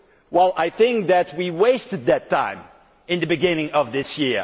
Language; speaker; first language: English; non-native, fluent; Dutch